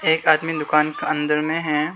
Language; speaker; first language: Hindi; non-native, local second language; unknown